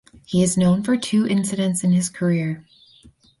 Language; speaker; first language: English; native; English